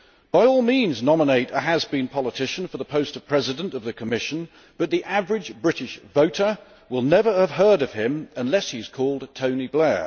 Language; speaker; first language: English; native; English